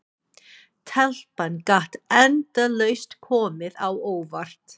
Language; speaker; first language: Icelandic; non-native, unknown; English